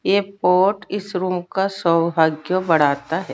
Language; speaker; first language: Hindi; non-native, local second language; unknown